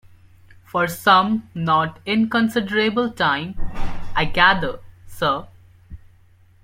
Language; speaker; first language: English; non-native, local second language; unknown